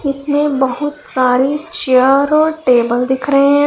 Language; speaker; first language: Hindi; non-native, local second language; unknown